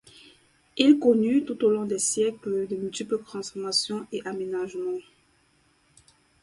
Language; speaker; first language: French; non-native, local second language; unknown